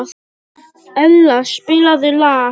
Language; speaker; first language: Icelandic; non-native, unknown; Polish